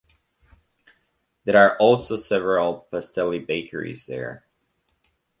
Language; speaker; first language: English; native; English